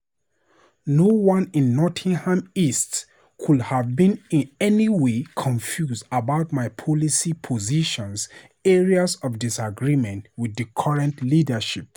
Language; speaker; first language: English; non-native, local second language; Hausa